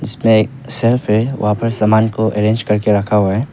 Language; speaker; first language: Hindi; non-native, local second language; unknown